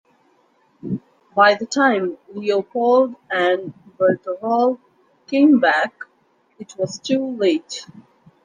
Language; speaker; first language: English; non-native, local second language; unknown